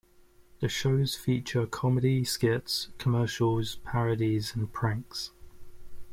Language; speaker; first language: English; native; English